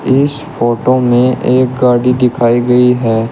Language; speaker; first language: Hindi; native; Hindi